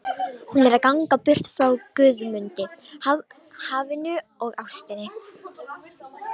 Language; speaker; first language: Icelandic; non-native, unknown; Romanian